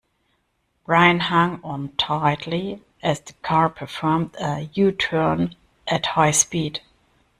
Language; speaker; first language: English; non-native, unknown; German